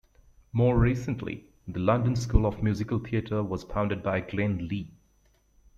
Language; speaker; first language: English; native; English